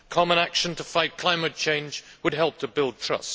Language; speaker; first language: English; native; English